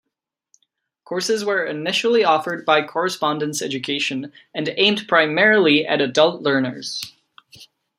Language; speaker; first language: English; non-native, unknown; Czech